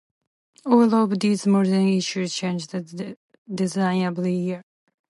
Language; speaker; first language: English; non-native, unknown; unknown